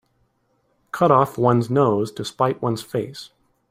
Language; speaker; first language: English; native; English